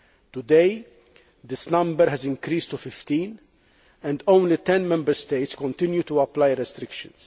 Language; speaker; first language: English; non-native, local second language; Maltese